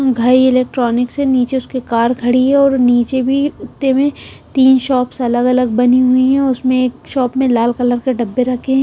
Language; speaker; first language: Hindi; non-native, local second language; Punjabi